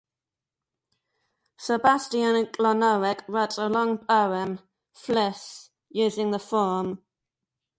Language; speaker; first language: English; native; English